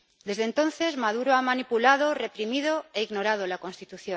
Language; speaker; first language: Spanish; native; Spanish